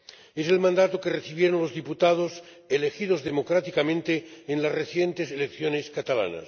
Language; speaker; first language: Spanish; non-native, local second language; Catalan